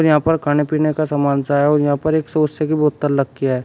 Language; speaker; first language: Hindi; native; Hindi